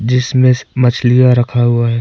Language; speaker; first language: Hindi; non-native, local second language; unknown